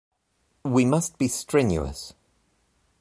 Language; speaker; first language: English; native; English